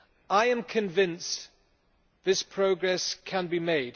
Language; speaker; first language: English; non-native, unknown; German